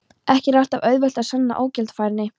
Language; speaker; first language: Icelandic; non-native, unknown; Polish